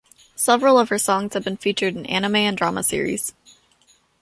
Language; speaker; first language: English; native; English